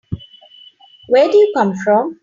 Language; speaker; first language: English; non-native, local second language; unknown